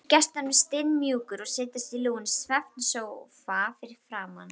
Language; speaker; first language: Icelandic; native; Icelandic